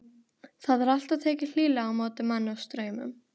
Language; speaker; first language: Icelandic; native; Icelandic